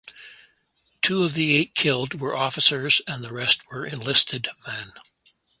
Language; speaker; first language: English; native; English